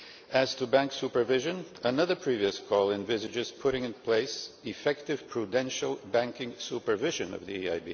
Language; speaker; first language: English; non-native, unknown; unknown